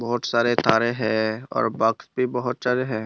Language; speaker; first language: Hindi; non-native, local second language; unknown